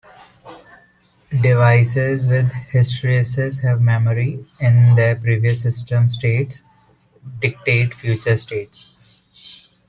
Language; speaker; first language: English; non-native, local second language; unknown